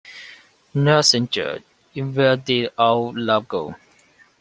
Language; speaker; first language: English; non-native, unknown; Chinese